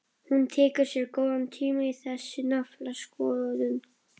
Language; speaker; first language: Icelandic; non-native, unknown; Polish